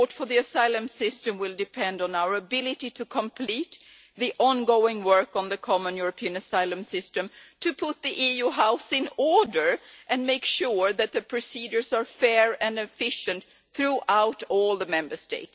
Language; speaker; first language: English; non-native, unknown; Swedish